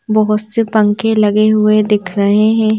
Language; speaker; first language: Hindi; native; Hindi